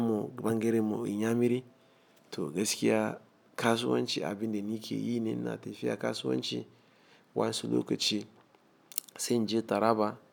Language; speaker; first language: Hausa; non-native, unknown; Igbo